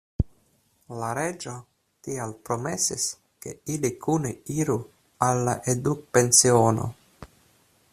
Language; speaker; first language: Esperanto; non-native, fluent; Russian